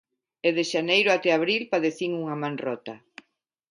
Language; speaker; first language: Galician; non-native, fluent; Spanish